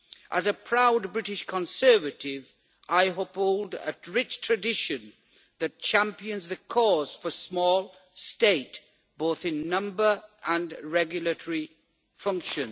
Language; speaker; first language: English; native; English